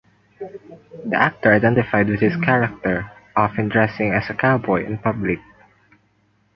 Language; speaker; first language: English; non-native, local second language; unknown